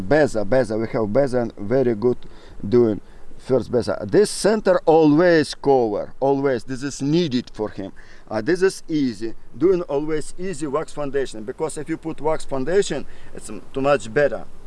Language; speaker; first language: English; non-native, learner; Russian